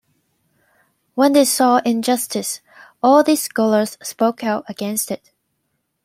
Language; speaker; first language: English; non-native, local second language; Cantonese